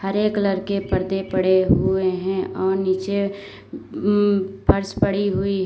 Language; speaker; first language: Hindi; native; Hindi